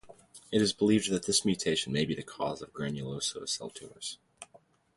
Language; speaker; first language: English; native; English